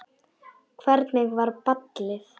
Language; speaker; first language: Icelandic; non-native, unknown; Polish